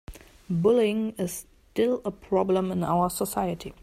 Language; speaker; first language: English; non-native, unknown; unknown